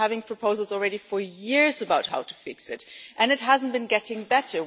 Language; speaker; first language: English; non-native, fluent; German